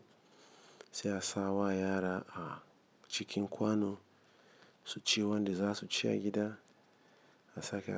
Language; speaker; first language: Hausa; non-native, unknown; Igbo